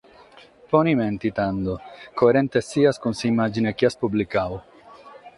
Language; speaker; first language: Sardinian; non-native, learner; Catalan